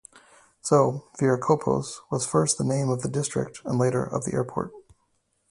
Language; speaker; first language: English; native; English